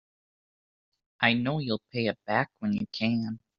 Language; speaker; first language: English; native; English